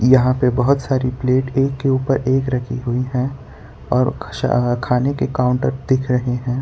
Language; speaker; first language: Hindi; non-native, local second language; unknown